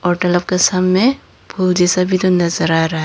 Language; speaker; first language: Hindi; non-native, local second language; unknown